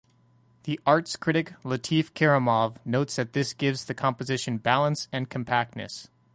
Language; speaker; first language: English; native; English